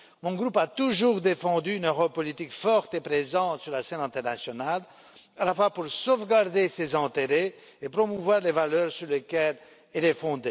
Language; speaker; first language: French; non-native, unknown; Romanian